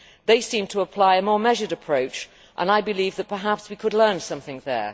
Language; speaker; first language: English; native; English